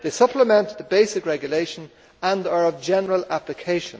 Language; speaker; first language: English; native; English